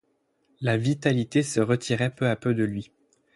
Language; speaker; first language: French; native; French